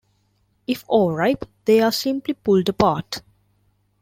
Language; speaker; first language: English; non-native, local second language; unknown